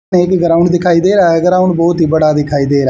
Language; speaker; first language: Hindi; native; Hindi